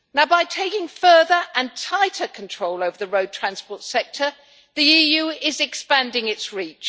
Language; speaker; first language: English; native; English